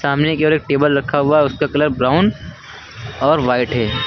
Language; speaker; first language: Hindi; native; Hindi